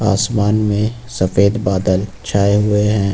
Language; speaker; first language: Hindi; native; Hindi